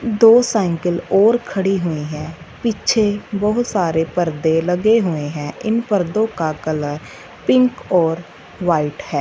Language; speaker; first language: Hindi; non-native, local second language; Punjabi